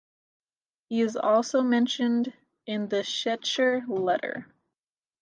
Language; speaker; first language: English; native; English